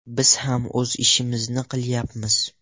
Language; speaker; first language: Uzbek; non-native, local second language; Russian